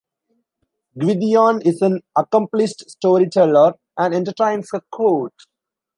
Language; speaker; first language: English; non-native, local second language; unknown